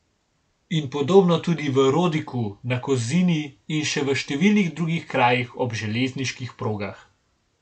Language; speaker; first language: Slovenian; native; Slovenian